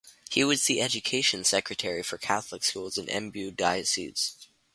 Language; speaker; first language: English; native; English